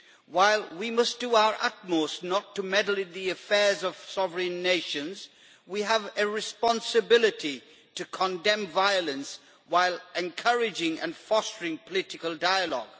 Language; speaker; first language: English; native; English